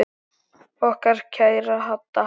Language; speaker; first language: Icelandic; native; Icelandic